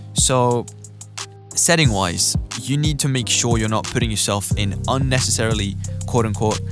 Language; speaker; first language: English; native; English